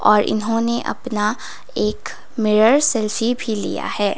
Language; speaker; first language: Hindi; non-native, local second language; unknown